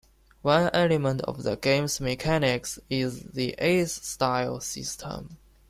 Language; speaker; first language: English; non-native, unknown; Chinese